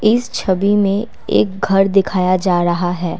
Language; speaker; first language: Hindi; non-native, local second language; Assamese